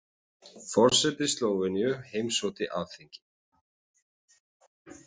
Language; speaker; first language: Icelandic; native; Icelandic